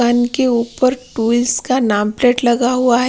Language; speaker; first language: Hindi; non-native, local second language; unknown